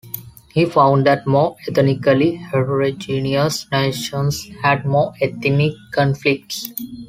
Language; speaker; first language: English; non-native, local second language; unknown